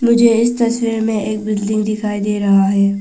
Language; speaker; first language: Hindi; non-native, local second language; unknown